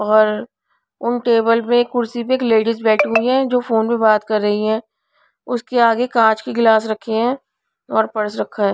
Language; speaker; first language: Hindi; non-native, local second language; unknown